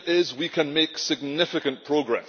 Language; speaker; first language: English; native; English